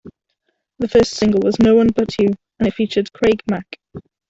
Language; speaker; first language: English; non-native, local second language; Welsh